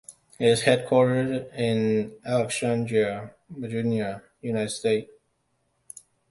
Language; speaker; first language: English; non-native, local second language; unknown